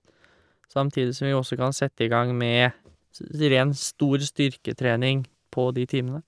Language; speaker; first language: Norwegian; native; Norwegian